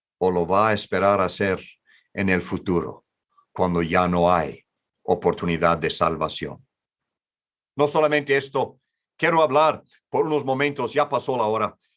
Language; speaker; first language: Spanish; non-native, fluent; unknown